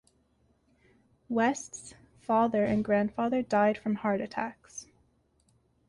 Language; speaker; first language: English; native; English